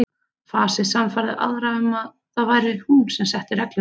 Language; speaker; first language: Icelandic; native; Icelandic